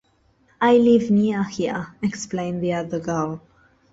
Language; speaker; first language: English; non-native, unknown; Spanish